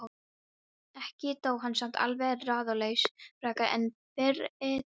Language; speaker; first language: Icelandic; non-native, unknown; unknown